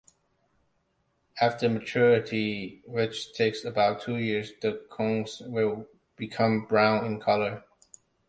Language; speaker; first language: English; non-native, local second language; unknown